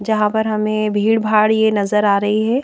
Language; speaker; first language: Hindi; native; Hindi